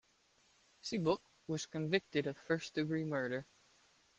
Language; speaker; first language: English; native; English